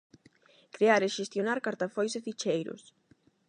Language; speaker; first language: Galician; non-native, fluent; Spanish